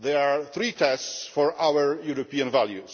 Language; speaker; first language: English; non-native, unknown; Polish